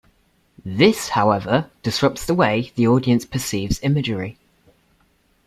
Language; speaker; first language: English; native; English